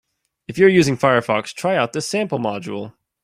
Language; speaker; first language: English; native; English